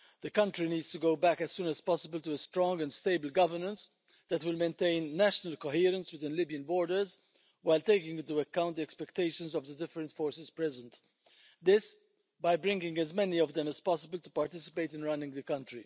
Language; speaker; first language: English; non-native, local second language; Maltese